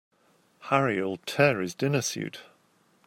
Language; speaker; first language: English; native; English